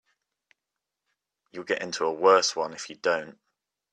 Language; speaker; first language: English; native; English